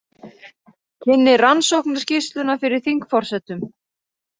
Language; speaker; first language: Icelandic; native; Icelandic